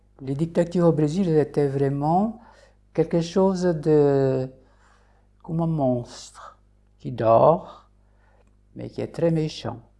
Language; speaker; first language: French; non-native, fluent; Portuguese